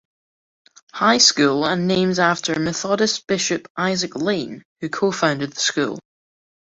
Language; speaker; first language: English; native; English